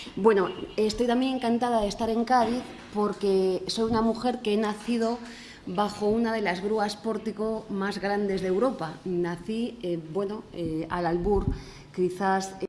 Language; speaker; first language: Spanish; native; Spanish